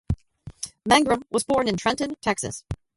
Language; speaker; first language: English; native; English